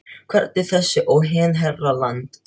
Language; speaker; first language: Icelandic; non-native, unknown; Filipino